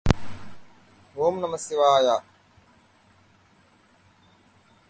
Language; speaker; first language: English; non-native, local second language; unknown